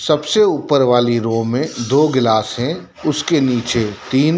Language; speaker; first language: Hindi; native; Hindi